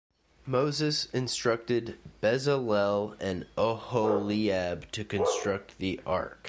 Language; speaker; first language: English; native; English